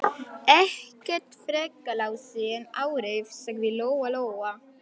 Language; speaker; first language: Icelandic; non-native, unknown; Polish